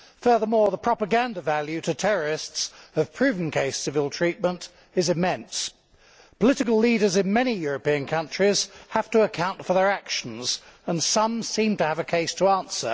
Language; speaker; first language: English; native; English